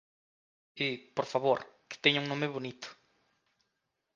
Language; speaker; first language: Galician; native; Galician